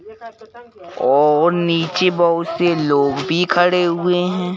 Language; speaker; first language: Hindi; native; Hindi